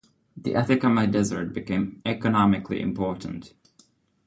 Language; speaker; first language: English; non-native, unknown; Czech